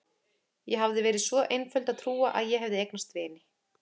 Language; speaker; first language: Icelandic; native; Icelandic